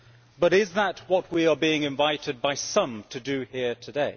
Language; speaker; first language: English; native; English